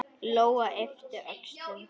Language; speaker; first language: Icelandic; native; Icelandic